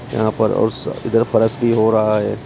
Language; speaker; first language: Hindi; native; Hindi